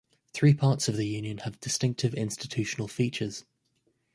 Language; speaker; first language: English; native; English